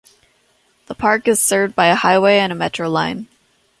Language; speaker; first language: English; native; English